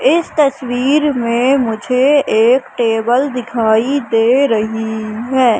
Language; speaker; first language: Hindi; native; Hindi